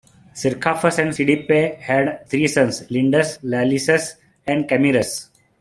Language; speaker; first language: English; non-native, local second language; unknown